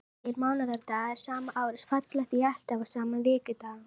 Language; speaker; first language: Icelandic; native; Icelandic